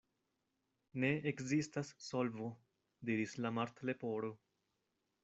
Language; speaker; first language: Esperanto; non-native, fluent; Spanish